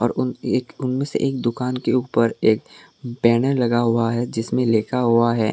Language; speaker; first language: Hindi; non-native, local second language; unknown